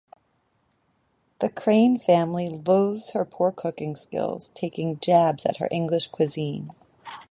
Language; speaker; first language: English; native; English